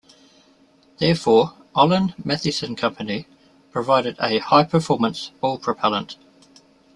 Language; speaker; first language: English; native; English